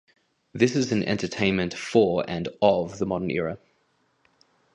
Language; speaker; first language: English; native; English